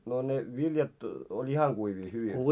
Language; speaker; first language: Finnish; early bilingual, heritage; Finnish